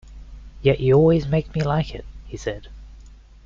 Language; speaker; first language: English; native; English